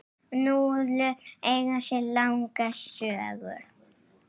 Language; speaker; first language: Icelandic; native; Icelandic